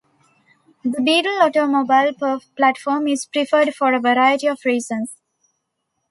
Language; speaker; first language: English; non-native, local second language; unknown